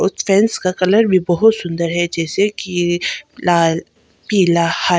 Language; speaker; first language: Hindi; non-native, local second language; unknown